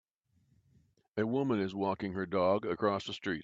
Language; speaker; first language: English; native; English